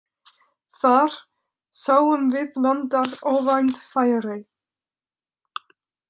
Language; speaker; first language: Icelandic; non-native, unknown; French